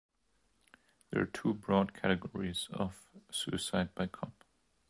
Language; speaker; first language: English; non-native, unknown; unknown